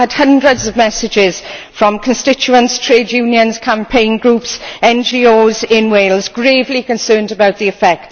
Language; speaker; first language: English; native; English